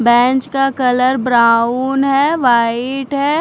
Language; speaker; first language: Hindi; non-native, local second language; Punjabi